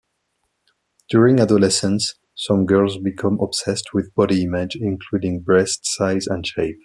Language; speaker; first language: English; non-native, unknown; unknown